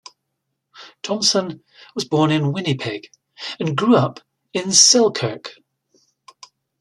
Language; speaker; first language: English; native; English